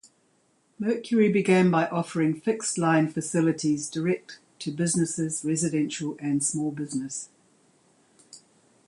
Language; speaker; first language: English; native; English